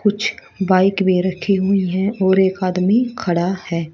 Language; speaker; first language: Hindi; native; Hindi